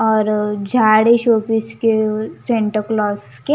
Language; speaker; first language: Hindi; non-native, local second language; Punjabi